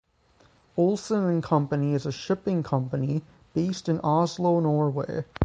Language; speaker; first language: English; native; English